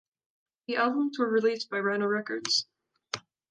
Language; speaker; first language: English; native; English